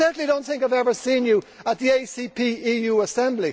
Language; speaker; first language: English; native; English